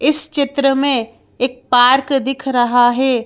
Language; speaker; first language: Hindi; native; Hindi